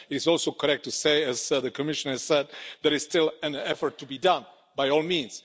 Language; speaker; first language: English; non-native, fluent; Czech